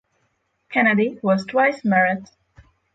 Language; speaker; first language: English; non-native, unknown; Polish